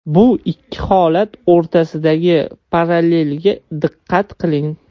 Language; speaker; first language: Uzbek; non-native, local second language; Russian